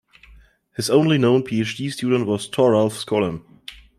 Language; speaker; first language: English; non-native, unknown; German